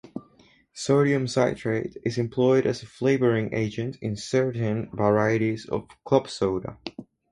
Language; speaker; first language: English; non-native, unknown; Spanish